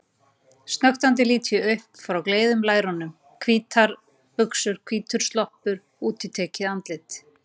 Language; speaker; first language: Icelandic; native; Icelandic